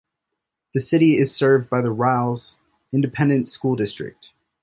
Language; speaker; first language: English; native; English